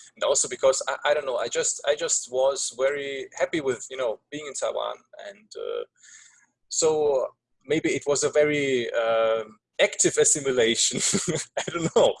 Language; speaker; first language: English; non-native, fluent; German